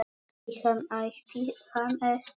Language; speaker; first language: Icelandic; non-native, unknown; Polish